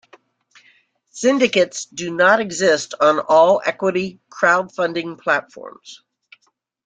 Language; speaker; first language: English; native; English